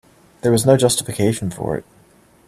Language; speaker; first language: English; native; English